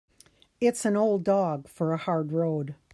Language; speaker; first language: English; native; English